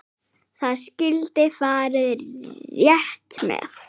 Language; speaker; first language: Icelandic; native; Icelandic